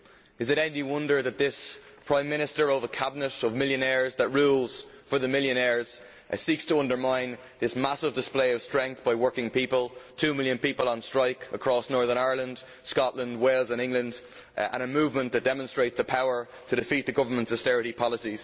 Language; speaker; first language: English; native; English